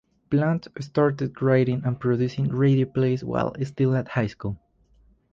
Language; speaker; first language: English; non-native, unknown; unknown